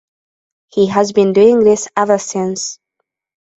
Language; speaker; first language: English; non-native, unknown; Hungarian